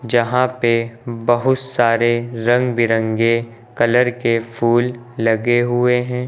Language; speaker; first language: Hindi; native; Hindi